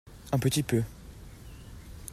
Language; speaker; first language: French; native; French